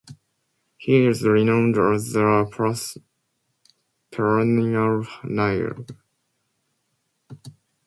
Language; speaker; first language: English; non-native, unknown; Japanese